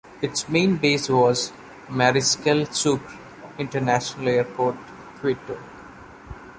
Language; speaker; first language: English; non-native, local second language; Malayalam